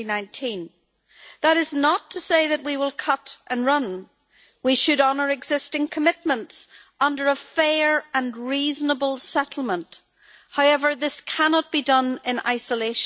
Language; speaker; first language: English; native; English